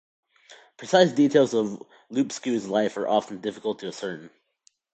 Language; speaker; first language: English; native; English